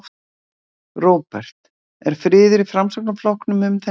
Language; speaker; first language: Icelandic; native; Icelandic